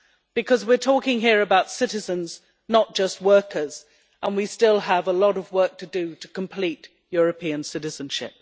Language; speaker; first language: English; native; English